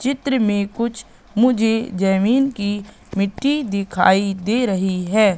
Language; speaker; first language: Hindi; native; Hindi